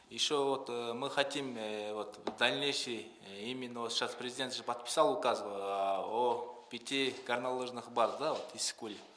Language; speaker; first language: Russian; non-native, local second language; Kyrgyz